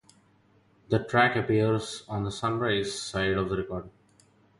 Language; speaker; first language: English; non-native, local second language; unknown